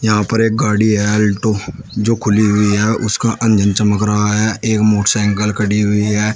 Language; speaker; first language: Hindi; native; Hindi